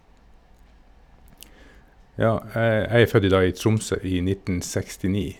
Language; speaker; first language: Norwegian; native; Norwegian